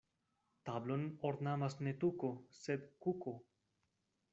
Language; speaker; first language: Esperanto; non-native, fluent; Spanish